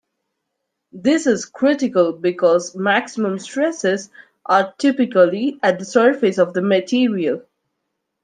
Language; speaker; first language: English; non-native, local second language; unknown